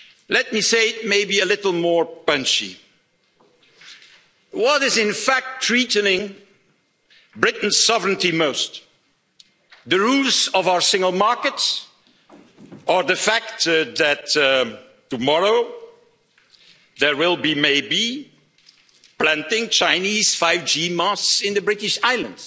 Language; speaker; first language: English; non-native, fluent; Dutch